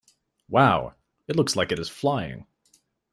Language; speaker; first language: English; native; English